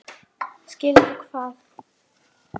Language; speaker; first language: Icelandic; non-native, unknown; Polish